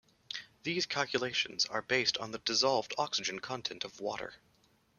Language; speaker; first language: English; native; English